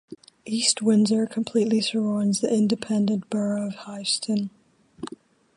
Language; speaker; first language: English; native; English